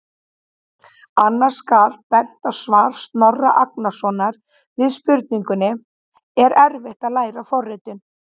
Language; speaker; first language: Icelandic; native; Icelandic